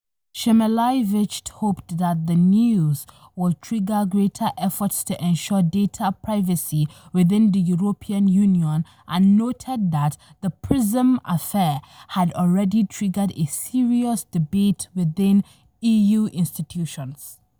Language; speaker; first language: English; non-native, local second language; Hausa